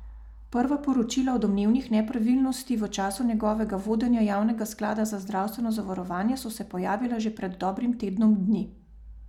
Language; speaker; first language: Slovenian; native; Slovenian